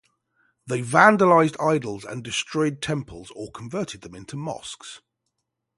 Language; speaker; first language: English; native; English